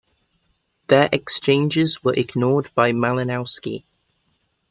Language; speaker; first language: English; native; English